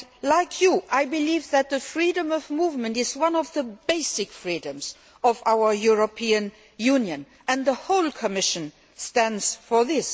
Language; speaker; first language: English; non-native, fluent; Luxembourgish